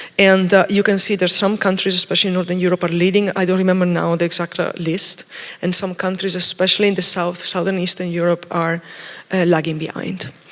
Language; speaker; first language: English; non-native, fluent; Italian